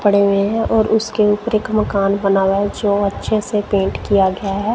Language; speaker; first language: Hindi; non-native, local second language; Punjabi